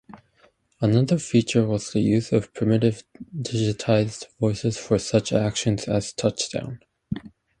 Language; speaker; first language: English; native; English